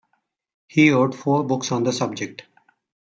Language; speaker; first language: English; non-native, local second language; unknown